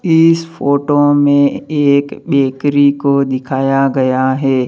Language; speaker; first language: Hindi; native; Hindi